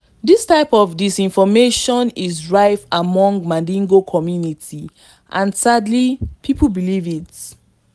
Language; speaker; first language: English; non-native, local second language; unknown